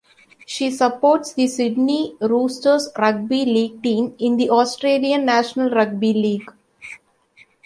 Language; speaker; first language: English; non-native, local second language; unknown